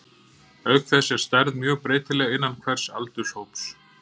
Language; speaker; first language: Icelandic; native; Icelandic